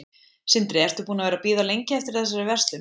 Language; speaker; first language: Icelandic; native; Icelandic